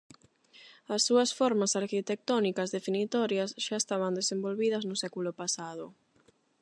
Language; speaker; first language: Galician; non-native, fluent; Spanish